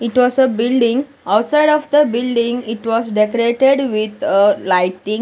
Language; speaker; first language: English; non-native, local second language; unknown